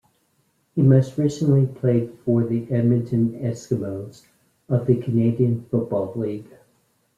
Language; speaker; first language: English; native; English